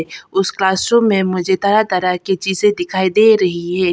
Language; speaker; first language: Hindi; non-native, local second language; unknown